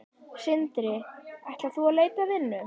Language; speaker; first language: Icelandic; native; Icelandic